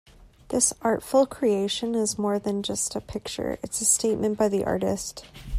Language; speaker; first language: English; native; English